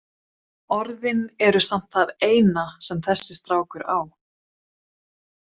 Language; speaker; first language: Icelandic; non-native, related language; Swedish